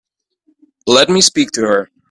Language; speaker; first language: English; native; English